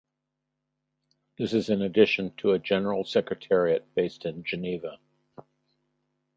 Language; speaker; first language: English; native; English